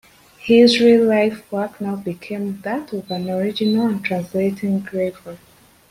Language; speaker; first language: English; native; English